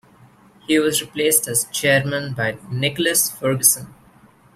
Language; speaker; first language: English; non-native, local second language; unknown